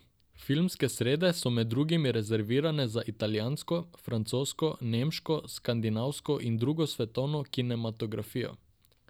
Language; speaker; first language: Slovenian; non-native, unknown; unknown